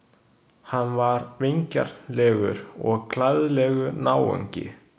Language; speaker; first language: Icelandic; non-native, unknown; Chinese